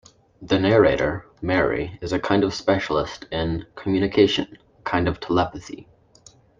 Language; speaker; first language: English; native; English